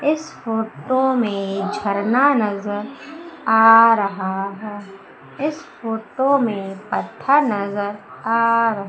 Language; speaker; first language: Hindi; native; Hindi